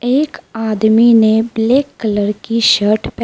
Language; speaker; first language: Hindi; native; Hindi